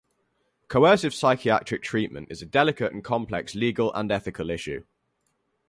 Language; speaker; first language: English; native; English